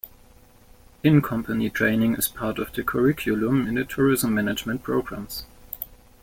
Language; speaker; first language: English; non-native, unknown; German